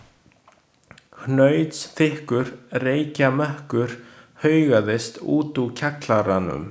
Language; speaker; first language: Icelandic; non-native, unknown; Chinese